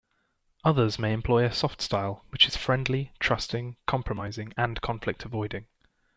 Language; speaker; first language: English; native; English